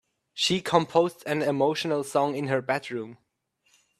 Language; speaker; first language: English; native; English